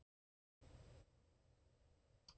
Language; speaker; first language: Icelandic; native; Icelandic